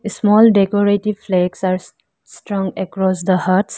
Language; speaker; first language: English; non-native, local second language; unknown